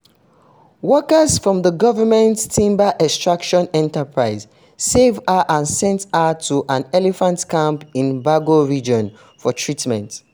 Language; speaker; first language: English; non-native, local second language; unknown